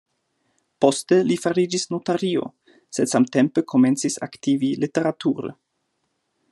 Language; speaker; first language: Esperanto; non-native, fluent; German